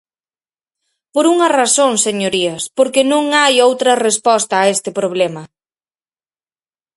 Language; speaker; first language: Galician; native; Galician